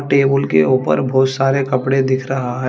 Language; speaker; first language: Hindi; non-native, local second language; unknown